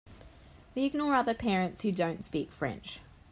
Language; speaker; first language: English; native; English